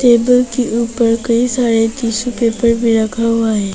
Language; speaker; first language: Hindi; non-native, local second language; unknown